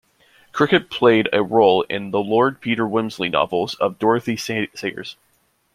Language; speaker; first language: English; native; English